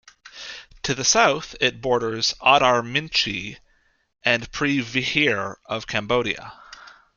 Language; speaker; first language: English; native; English